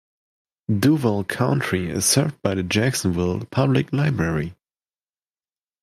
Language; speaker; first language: English; non-native, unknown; German